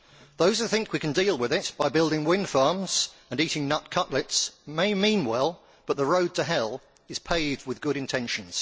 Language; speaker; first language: English; native; English